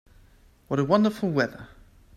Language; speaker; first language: English; native; English